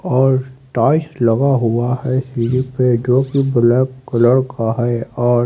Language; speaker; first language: Hindi; native; Hindi